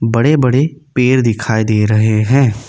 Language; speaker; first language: Hindi; non-native, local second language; Assamese